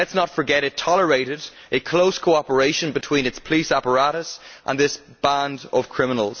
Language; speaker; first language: English; native; English